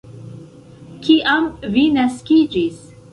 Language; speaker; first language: Esperanto; non-native, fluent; Central Kurdish